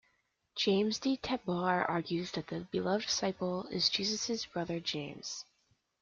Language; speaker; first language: English; native; English